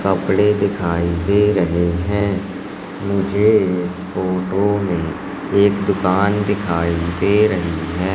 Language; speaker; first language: Hindi; native; Hindi